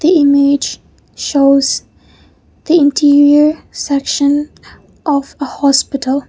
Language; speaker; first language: English; non-native, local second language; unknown